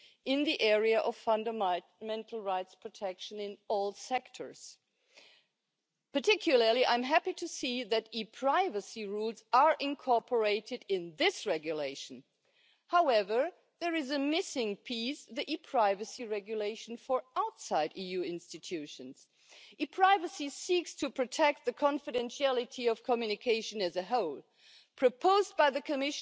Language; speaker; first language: English; non-native, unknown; German